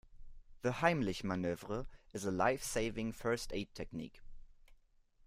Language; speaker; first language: English; non-native, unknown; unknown